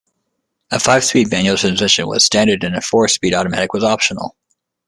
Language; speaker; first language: English; native; English